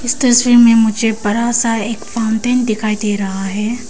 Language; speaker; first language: Hindi; non-native, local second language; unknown